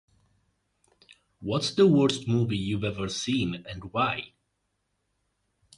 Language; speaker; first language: English; non-native, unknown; Italian